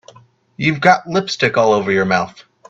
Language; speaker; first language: English; native; English